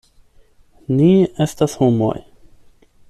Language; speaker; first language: Esperanto; non-native, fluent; German